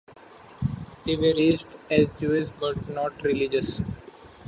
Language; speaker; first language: English; non-native, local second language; Marathi